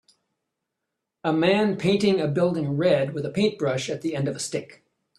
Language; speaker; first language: English; native; English